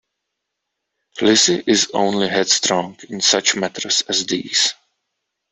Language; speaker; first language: English; non-native, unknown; Czech